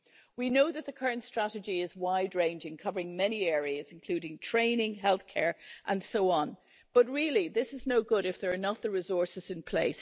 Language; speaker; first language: English; native; English